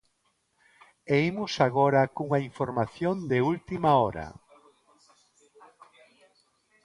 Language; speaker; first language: Galician; non-native, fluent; Spanish